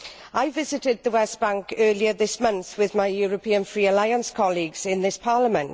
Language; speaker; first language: English; native; English